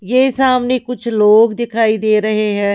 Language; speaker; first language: Hindi; non-native, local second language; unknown